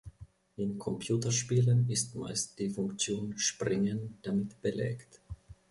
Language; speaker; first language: German; non-native, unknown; Finnish